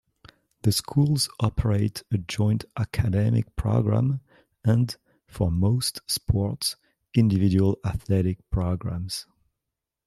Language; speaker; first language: English; non-native, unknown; French